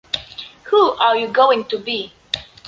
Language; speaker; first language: English; non-native, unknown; Polish